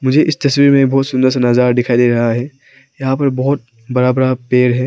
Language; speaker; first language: Hindi; non-native, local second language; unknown